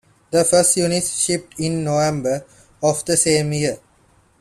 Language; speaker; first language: English; non-native, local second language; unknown